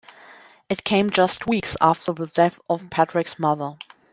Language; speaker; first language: English; non-native, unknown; German